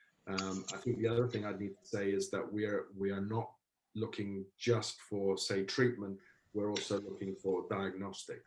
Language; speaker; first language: English; native; English